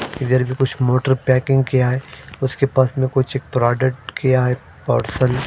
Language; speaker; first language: Hindi; non-native, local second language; Punjabi